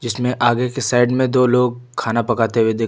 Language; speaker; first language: Hindi; native; Hindi